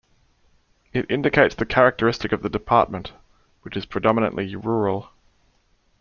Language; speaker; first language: English; native; English